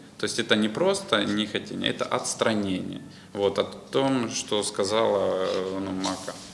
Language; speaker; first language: Russian; native; Russian